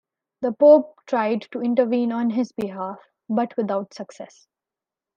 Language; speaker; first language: English; non-native, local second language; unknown